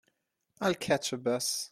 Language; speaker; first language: English; non-native, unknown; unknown